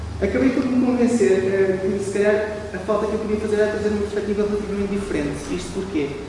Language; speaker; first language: Portuguese; non-native, local second language; Kabuverdianu